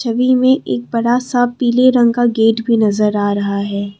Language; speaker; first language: Hindi; non-native, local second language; Assamese